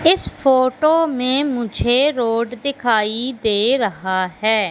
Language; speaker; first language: Hindi; native; Hindi